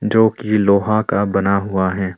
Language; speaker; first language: Hindi; non-native, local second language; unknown